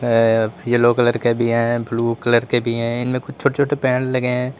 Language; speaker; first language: Hindi; native; Hindi